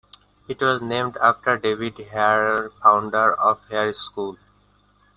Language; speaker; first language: English; non-native, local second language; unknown